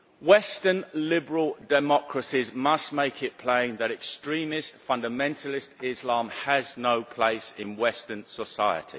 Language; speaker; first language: English; native; English